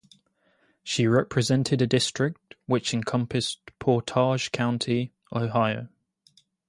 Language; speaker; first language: English; native; English